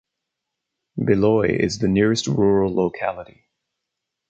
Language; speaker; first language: English; native; English